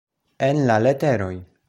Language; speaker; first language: Esperanto; non-native, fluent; Polish